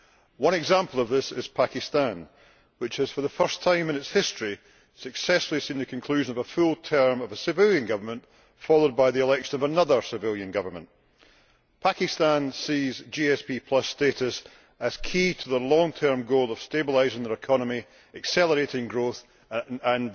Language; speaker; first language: English; native; English